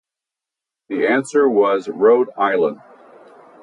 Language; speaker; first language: English; native; English